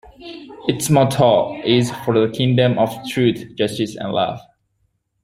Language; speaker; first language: English; native; English